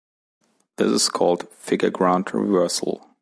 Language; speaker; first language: English; non-native, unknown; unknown